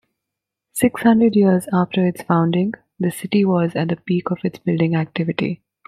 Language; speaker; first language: English; non-native, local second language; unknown